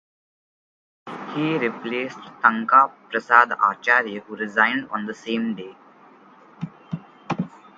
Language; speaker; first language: English; non-native, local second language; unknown